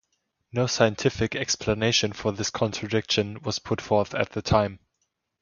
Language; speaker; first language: English; non-native, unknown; German